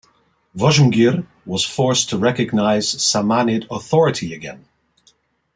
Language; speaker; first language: English; non-native, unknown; Dutch